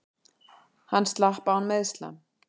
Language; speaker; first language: Icelandic; native; Icelandic